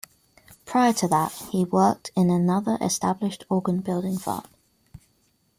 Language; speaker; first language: English; native; English